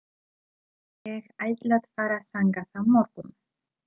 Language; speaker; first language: Icelandic; non-native, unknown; Polish